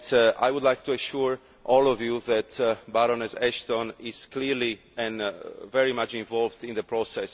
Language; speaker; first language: English; non-native, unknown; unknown